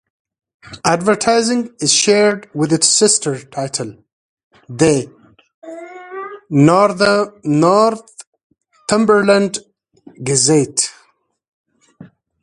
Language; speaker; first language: English; non-native, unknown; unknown